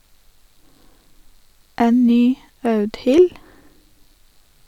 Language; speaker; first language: Norwegian; non-native, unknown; Russian